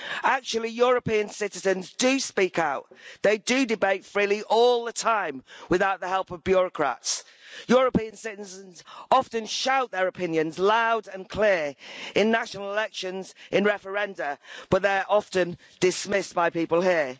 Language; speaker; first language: English; native; English